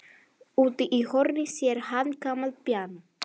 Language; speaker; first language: Icelandic; non-native, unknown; Spanish